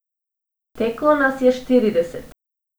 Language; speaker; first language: Slovenian; non-native, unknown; Macedonian